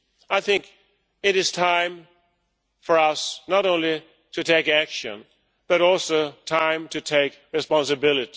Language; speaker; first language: English; non-native, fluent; Swedish